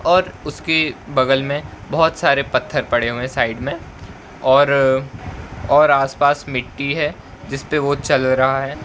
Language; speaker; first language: Hindi; non-native, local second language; Gujarati